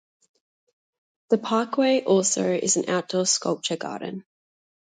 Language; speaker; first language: English; native; English